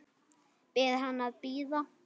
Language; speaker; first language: Icelandic; native; Icelandic